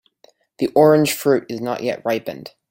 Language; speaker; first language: English; native; English